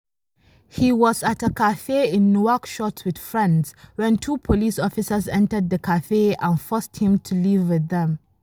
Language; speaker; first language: English; non-native, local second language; Hausa